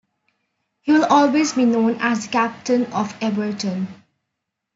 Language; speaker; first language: English; non-native, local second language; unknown